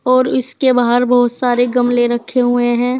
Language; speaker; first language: Hindi; native; Hindi